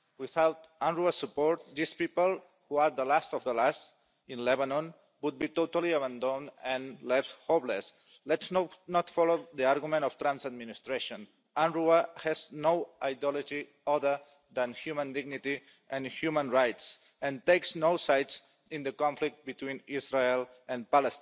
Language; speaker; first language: English; non-native, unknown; Catalan